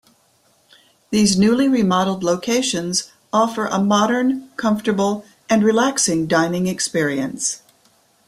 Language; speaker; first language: English; native; English